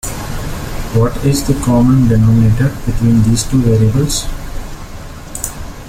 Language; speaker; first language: English; non-native, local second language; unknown